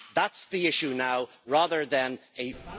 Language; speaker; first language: English; native; English